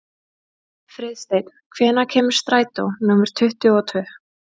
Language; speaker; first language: Icelandic; native; Icelandic